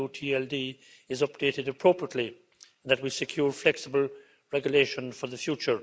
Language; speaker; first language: English; native; English